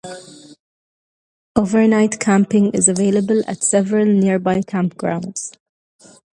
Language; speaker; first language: English; native; English